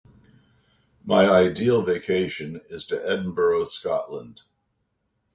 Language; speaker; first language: English; native; English